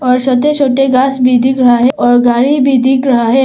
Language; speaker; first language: Hindi; early bilingual, other home language; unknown